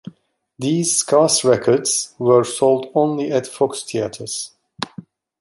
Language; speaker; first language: English; non-native, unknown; Turkish